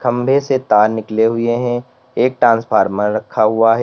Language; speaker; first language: Hindi; native; Hindi